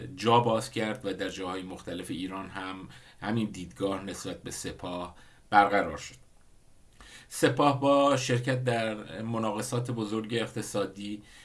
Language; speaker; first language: Persian; non-native, local second language; Kurdish